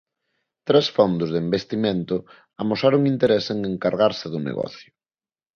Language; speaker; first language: Galician; non-native, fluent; Spanish